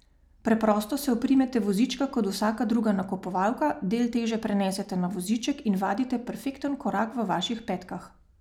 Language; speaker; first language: Slovenian; native; Slovenian